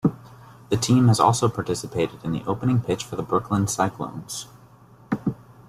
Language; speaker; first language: English; native; English